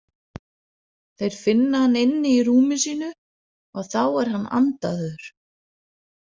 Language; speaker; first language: Icelandic; non-native, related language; Danish